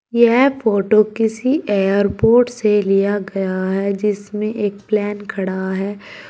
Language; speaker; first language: Hindi; native; Hindi